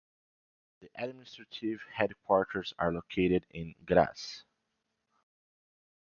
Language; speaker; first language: English; non-native, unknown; Portuguese